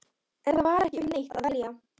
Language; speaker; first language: Icelandic; non-native, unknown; Polish